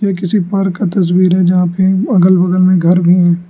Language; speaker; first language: Hindi; non-native, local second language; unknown